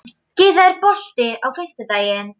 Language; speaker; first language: Icelandic; non-native, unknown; Polish